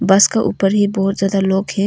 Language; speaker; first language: Hindi; early bilingual, other home language; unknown